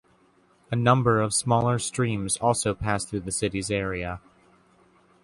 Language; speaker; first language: English; native; English